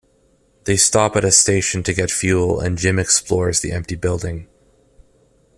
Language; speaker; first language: English; native; English